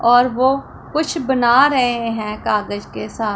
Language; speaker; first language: Hindi; non-native, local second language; Punjabi